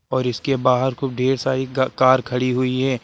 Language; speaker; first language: Hindi; native; Hindi